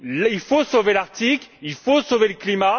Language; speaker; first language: French; native; French